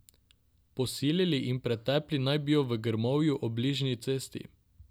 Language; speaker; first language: Slovenian; non-native, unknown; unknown